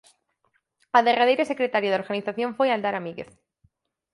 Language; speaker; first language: Galician; native; Galician